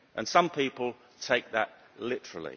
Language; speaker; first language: English; native; English